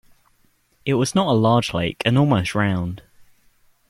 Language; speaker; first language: English; native; English